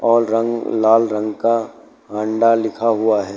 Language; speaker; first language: Hindi; native; Hindi